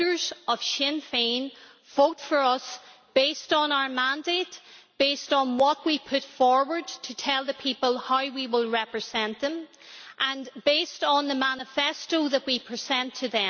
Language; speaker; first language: English; native; English